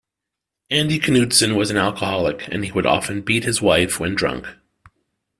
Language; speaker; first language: English; native; English